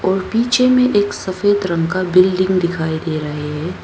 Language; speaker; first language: Hindi; non-native, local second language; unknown